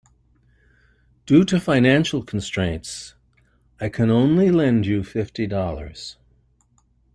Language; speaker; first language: English; native; English